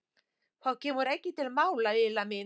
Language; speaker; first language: Icelandic; non-native, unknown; Polish